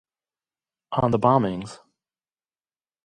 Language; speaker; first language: English; native; English